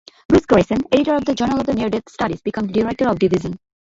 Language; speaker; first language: English; non-native, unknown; Bangla